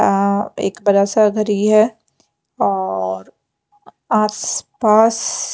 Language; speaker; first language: Hindi; non-native, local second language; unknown